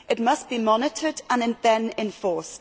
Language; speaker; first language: English; native; English